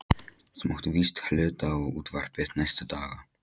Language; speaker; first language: Icelandic; non-native, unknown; Polish